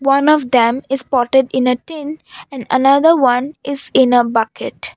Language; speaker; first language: English; non-native, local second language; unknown